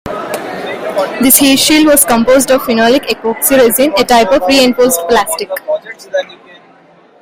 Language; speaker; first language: English; non-native, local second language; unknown